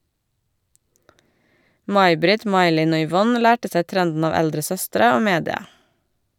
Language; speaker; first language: Norwegian; native; Norwegian